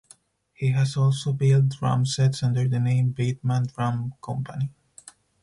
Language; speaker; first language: English; non-native, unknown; Spanish